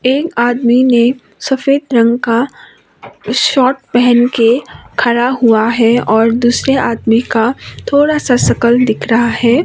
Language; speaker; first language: Hindi; non-native, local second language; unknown